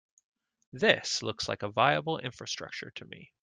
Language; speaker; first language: English; native; English